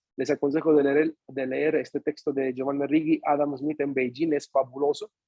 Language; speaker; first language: Spanish; non-native, fluent; Italian